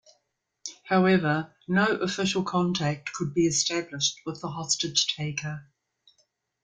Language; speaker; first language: English; native; English